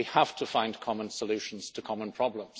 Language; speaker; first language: English; native; English